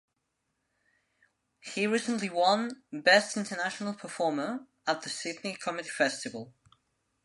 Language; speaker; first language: English; non-native, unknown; Spanish